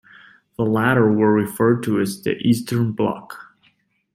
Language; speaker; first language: English; native; English